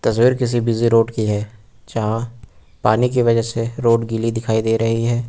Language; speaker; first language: Hindi; native; Hindi